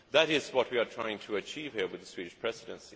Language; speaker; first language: English; non-native, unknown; Swedish